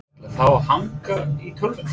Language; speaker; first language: Icelandic; non-native, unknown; English